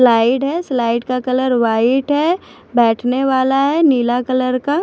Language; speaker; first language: Hindi; non-native, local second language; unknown